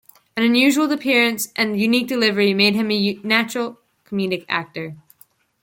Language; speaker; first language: English; native; English